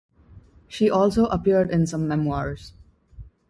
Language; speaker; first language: English; non-native, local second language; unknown